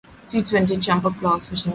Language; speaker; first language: English; non-native, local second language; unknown